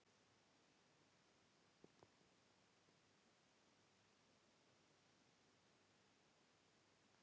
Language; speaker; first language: Icelandic; native; Icelandic